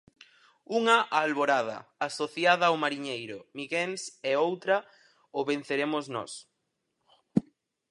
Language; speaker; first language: Galician; native; Galician